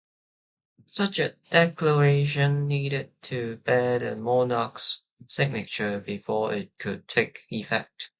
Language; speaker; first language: English; non-native, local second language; Cantonese